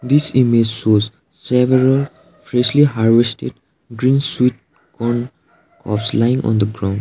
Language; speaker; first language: English; non-native, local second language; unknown